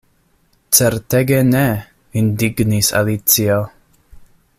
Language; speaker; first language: Esperanto; non-native, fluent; English